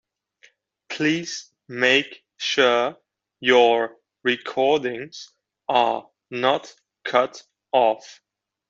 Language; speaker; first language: English; non-native, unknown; Dutch